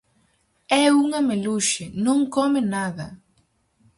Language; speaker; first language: Galician; native; Galician